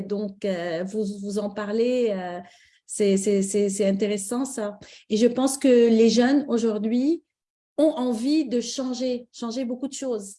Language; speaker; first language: French; native; French